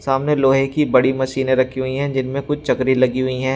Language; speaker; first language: Hindi; native; Hindi